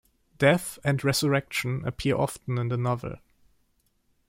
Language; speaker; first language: English; non-native, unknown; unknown